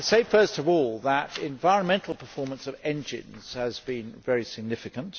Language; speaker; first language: English; native; English